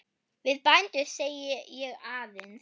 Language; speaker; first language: Icelandic; non-native, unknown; German